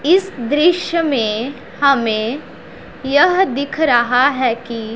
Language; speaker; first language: Hindi; non-native, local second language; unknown